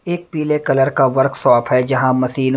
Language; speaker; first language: Hindi; native; Hindi